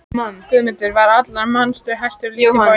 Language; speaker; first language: Icelandic; native; Icelandic